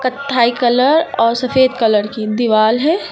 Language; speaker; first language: Hindi; native; Hindi